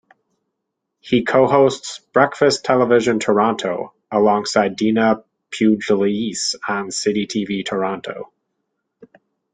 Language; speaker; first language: English; native; English